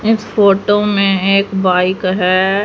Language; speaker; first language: Hindi; native; Hindi